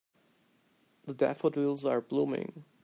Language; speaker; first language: English; non-native, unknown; Turkish